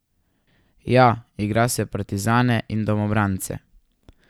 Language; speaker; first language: Slovenian; native; Slovenian